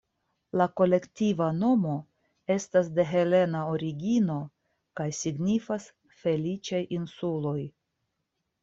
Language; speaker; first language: Esperanto; non-native, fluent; Russian